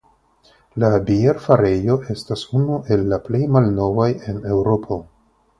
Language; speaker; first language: Esperanto; non-native, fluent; Russian